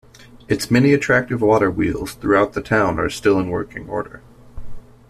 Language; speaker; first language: English; native; English